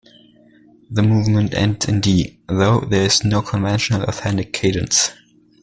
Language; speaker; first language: English; non-native, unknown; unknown